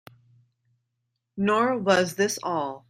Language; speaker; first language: English; native; English